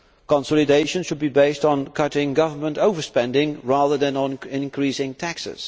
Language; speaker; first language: English; non-native, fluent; Dutch